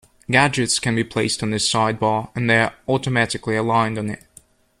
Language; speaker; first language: English; native; English